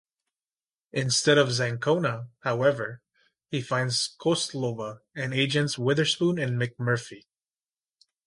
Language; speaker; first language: English; native; English